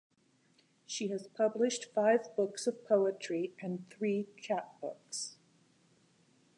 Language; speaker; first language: English; native; English